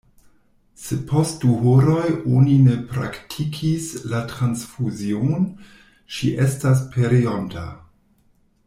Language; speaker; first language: Esperanto; non-native, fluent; German